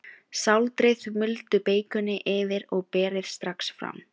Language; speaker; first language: Icelandic; non-native, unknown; Filipino